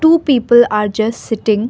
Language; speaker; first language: English; non-native, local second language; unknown